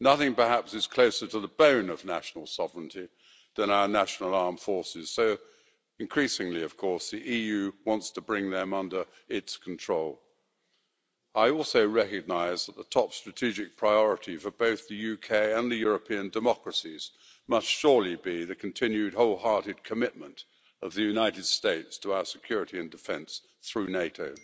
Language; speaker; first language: English; native; English